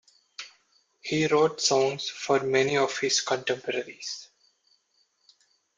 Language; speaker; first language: English; non-native, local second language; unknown